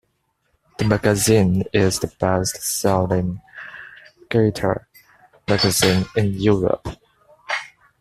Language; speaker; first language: English; non-native, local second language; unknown